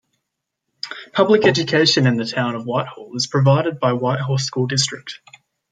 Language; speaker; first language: English; native; English